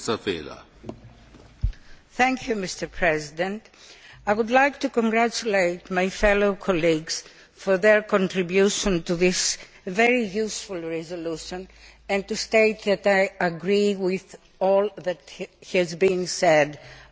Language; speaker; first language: English; non-native, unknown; Greek